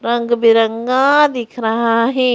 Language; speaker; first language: Hindi; native; Hindi